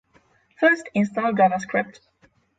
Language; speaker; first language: English; non-native, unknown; Polish